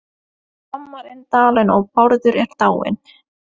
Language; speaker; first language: Icelandic; non-native, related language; Norwegian